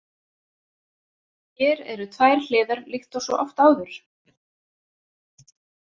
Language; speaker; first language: Icelandic; native; Icelandic